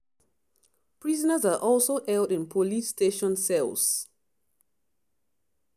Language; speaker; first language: English; non-native, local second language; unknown